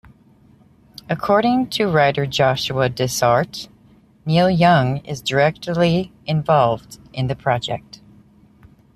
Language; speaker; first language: English; native; English